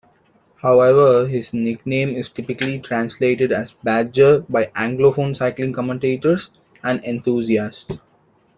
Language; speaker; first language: English; non-native, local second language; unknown